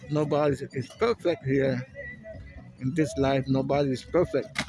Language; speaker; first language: English; non-native, fluent; Spanish